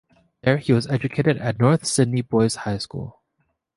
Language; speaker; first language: English; native; English